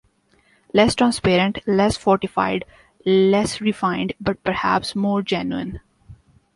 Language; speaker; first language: English; non-native, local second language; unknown